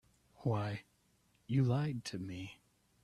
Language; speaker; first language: English; native; English